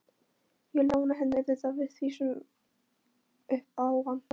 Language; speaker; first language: Icelandic; non-native, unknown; Polish